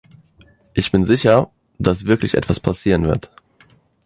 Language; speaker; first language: German; native; German